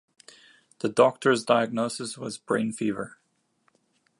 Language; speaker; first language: English; native; English